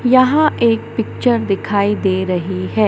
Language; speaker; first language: Hindi; native; Hindi